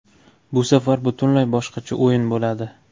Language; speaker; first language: Uzbek; native; Uzbek